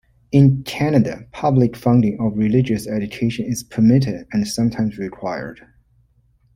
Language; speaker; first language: English; non-native, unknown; Chinese